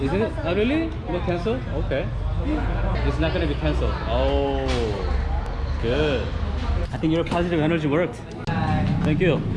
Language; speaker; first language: English; non-native, fluent; Korean